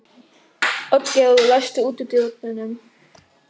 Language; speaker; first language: Icelandic; non-native, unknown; German